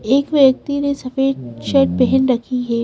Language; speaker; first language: Hindi; native; Hindi